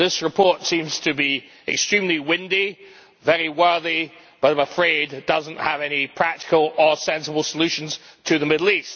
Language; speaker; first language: English; native; English